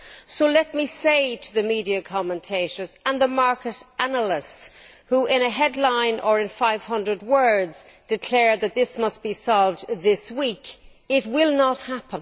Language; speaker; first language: English; native; English